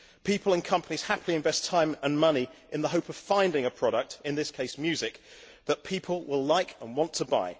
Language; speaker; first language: English; native; English